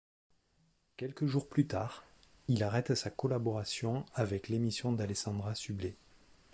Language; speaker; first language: French; native; French